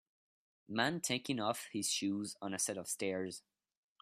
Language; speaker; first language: English; non-native, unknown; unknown